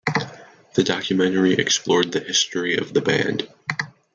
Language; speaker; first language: English; native; English